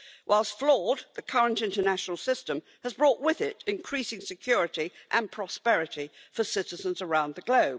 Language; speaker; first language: English; native; English